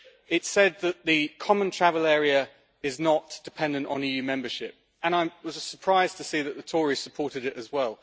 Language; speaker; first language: English; native; English